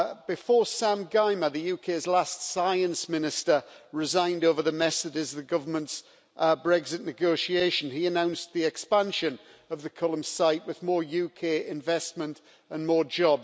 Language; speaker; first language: English; native; English